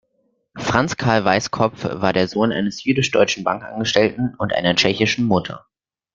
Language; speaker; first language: German; native; German